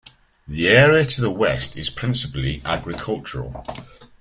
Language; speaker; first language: English; native; English